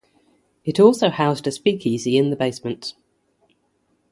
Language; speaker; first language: English; native; English